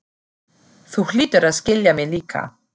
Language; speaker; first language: Icelandic; non-native, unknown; German